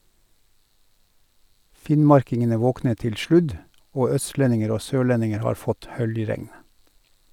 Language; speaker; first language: Norwegian; native; Norwegian